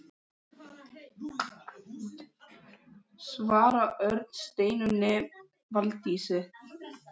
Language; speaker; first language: Icelandic; native; Icelandic